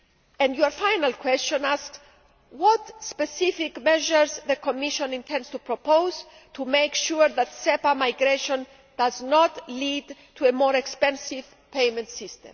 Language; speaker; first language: English; non-native, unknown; Greek